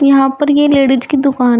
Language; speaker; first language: Hindi; native; Hindi